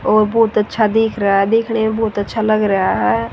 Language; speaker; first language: Hindi; native; Hindi